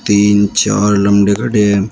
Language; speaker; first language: Hindi; native; Hindi